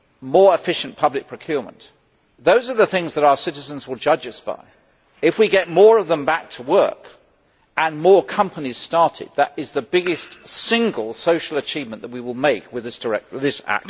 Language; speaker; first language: English; native; English